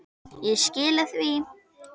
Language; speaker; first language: Icelandic; native; Icelandic